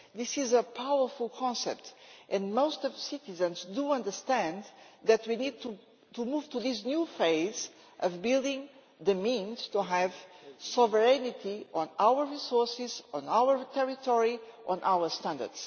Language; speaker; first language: English; non-native, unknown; Portuguese